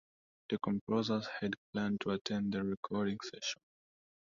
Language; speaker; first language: English; non-native, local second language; Swahili